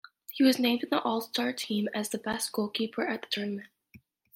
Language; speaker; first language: English; native; English